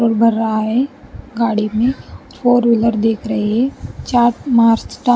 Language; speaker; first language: Hindi; non-native, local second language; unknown